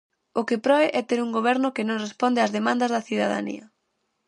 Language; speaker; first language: Galician; native; Galician